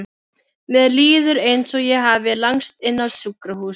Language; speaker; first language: Icelandic; non-native, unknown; Filipino